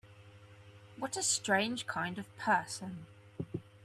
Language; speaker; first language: English; native; English